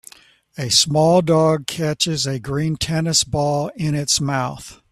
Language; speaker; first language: English; native; English